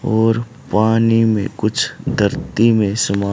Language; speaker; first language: Hindi; native; Hindi